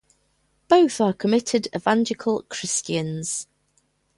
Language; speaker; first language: English; native; English